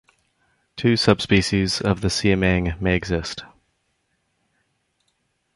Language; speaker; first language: English; native; English